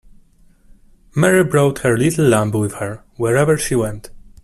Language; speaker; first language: English; non-native, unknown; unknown